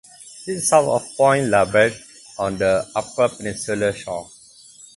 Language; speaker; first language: English; non-native, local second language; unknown